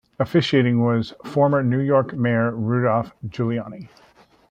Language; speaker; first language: English; native; English